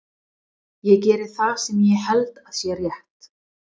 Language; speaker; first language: Icelandic; non-native, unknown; English